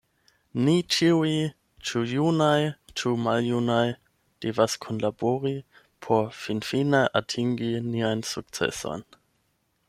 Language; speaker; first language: Esperanto; non-native, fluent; German